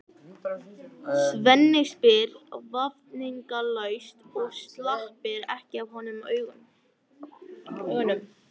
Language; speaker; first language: Icelandic; native; Icelandic